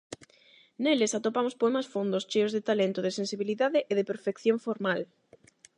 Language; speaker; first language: Galician; non-native, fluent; Spanish